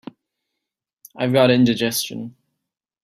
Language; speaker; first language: English; native; English